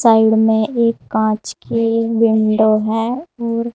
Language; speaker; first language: Hindi; native; Hindi